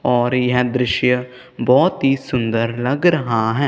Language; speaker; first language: Hindi; non-native, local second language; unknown